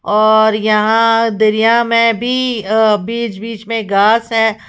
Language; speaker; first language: Hindi; native; Hindi